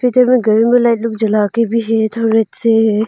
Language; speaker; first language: Hindi; non-native, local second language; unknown